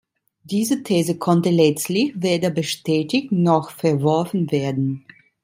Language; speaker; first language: German; non-native, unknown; Italian